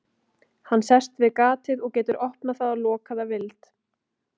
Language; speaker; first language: Icelandic; native; Icelandic